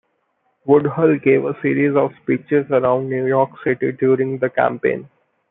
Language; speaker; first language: English; non-native, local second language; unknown